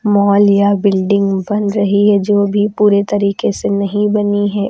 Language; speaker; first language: Hindi; native; Hindi